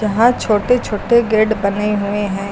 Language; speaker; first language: Hindi; native; Hindi